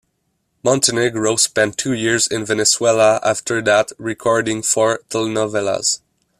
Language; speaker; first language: English; non-native, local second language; French